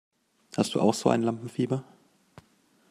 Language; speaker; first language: German; native; German